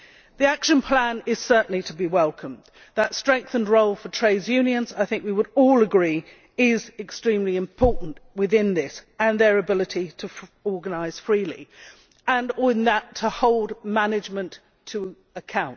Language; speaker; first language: English; native; English